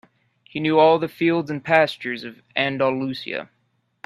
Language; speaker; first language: English; native; English